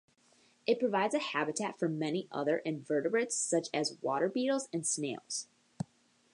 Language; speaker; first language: English; native; English